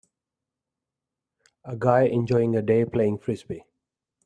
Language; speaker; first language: English; non-native, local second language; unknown